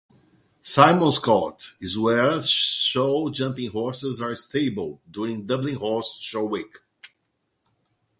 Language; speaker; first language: English; non-native, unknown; Portuguese